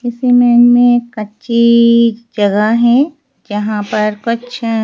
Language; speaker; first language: Hindi; native; Hindi